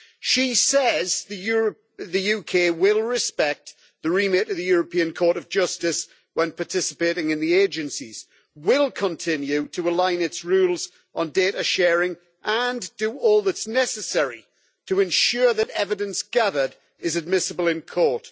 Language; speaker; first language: English; native; English